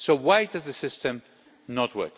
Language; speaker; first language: English; non-native, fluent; Spanish